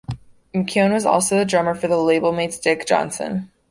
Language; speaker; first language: English; native; English